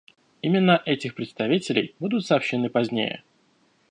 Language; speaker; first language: Russian; native; Russian